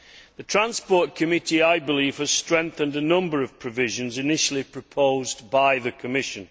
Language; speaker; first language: English; native; English